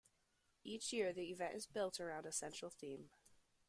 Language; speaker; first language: English; native; English